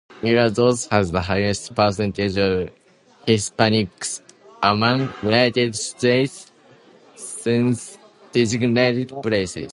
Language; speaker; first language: English; non-native, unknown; Japanese